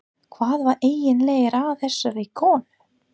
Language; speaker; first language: Icelandic; non-native, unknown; English